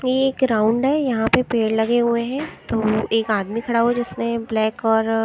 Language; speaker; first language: Hindi; native; Hindi